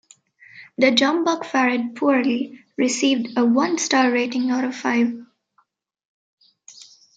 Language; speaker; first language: English; non-native, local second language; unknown